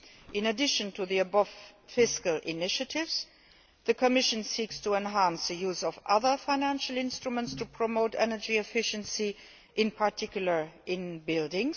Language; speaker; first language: English; non-native, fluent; Luxembourgish